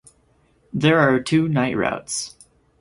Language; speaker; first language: English; native; English